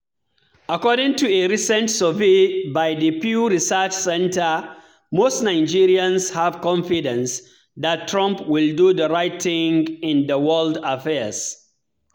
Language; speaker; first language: English; non-native, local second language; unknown